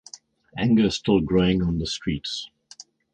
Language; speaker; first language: English; native; English